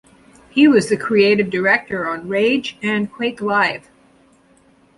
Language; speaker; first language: English; native; English